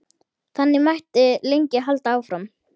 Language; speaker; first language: Icelandic; native; Icelandic